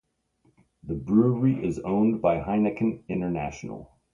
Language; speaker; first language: English; native; English